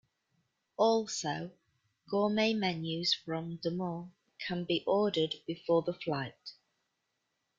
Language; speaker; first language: English; native; English